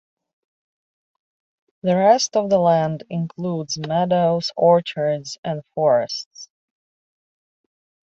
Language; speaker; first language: English; native; English